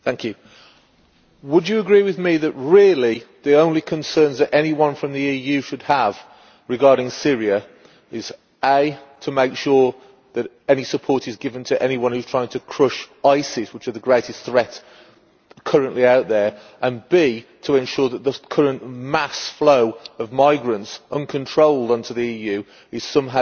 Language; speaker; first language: English; native; English